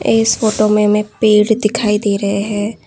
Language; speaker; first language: Hindi; non-native, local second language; Assamese